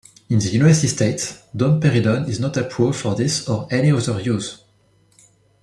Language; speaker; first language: English; non-native, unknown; French